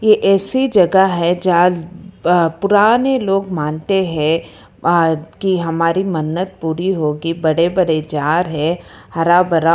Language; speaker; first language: Hindi; non-native, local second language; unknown